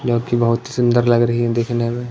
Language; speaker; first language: Hindi; non-native, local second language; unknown